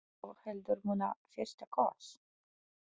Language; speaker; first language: Icelandic; non-native, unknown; Polish